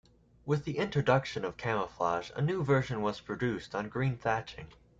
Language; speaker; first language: English; native; English